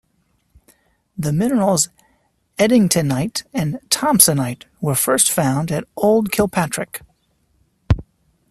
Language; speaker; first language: English; native; English